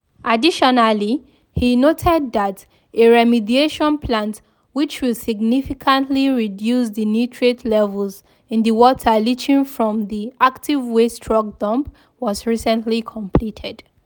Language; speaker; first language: English; non-native, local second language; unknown